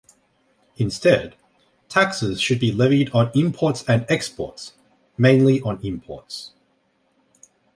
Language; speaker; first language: English; native; English